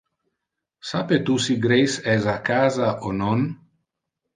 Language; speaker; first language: Interlingua; non-native, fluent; Italian